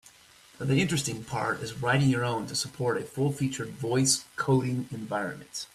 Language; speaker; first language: English; native; English